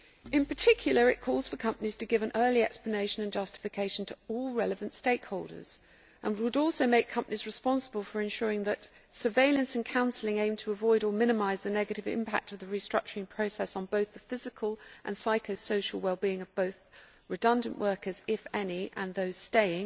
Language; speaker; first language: English; native; English